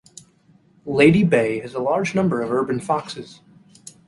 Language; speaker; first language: English; native; English